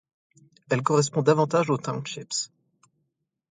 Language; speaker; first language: French; native; French